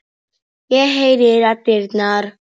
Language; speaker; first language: Icelandic; non-native, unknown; Polish